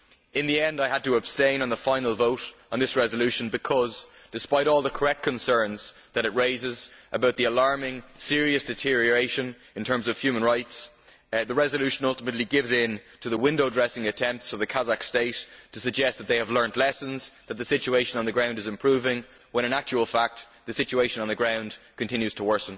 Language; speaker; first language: English; native; English